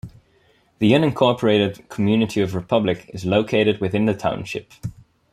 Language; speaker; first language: English; non-native, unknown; Dutch